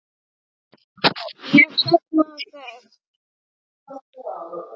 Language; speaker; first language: Icelandic; non-native, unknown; Polish